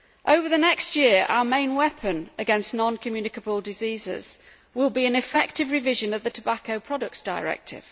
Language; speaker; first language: English; native; English